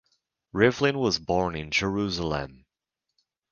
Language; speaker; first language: English; native; English